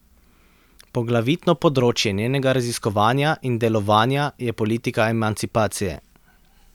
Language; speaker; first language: Slovenian; native; Slovenian